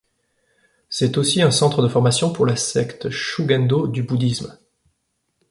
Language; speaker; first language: French; native; French